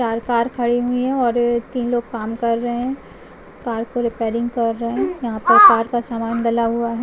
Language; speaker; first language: Hindi; non-native, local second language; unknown